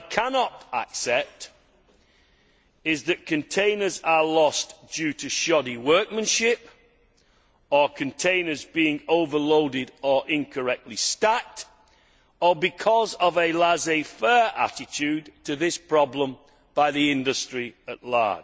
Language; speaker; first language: English; native; English